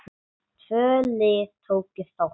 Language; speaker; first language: Icelandic; non-native, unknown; English